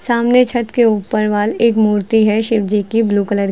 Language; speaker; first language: Hindi; native; Hindi